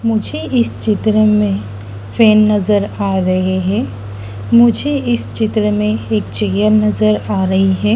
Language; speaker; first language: Hindi; native; Hindi